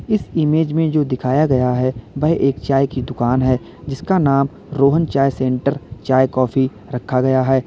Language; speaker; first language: Hindi; native; Hindi